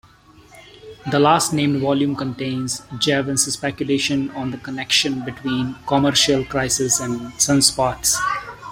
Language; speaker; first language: English; non-native, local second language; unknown